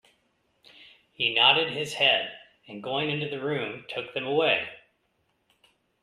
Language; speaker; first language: English; native; English